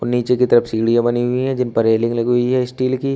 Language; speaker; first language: Hindi; native; Hindi